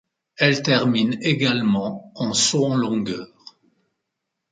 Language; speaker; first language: French; native; French